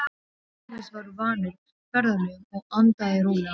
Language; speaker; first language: Icelandic; non-native, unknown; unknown